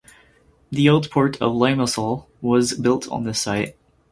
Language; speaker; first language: English; native; English